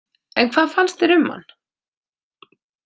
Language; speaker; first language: Icelandic; native; Icelandic